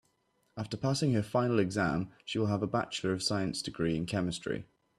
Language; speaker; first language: English; native; English